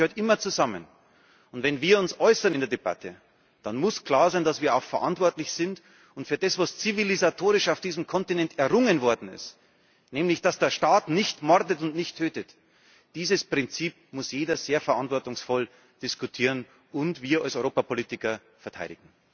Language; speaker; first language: German; native; German